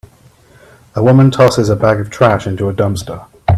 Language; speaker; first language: English; native; English